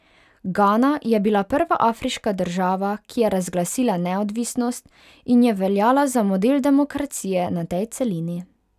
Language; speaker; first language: Slovenian; non-native, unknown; Hungarian